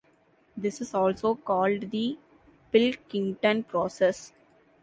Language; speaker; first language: English; non-native, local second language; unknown